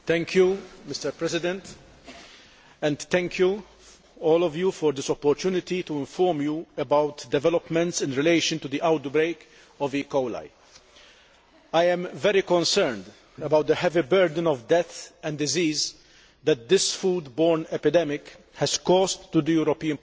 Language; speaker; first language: English; non-native, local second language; Maltese